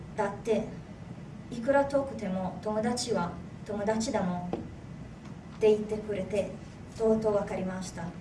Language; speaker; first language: Japanese; non-native, fluent; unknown